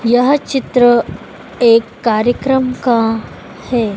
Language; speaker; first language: Hindi; native; Hindi